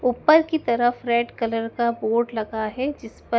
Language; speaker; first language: Hindi; native; Hindi